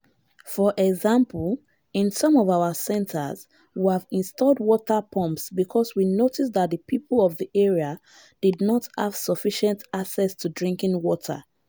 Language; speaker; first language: English; non-native, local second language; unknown